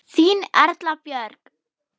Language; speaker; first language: Icelandic; non-native, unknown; German